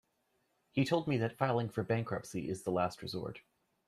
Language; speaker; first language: English; native; English